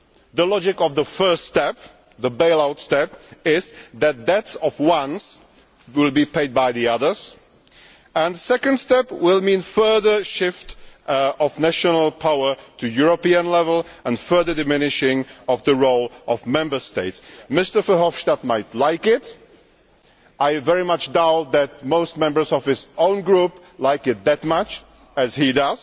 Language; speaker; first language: English; non-native, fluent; Czech